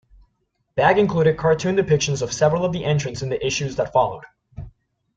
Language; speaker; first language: English; non-native, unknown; Spanish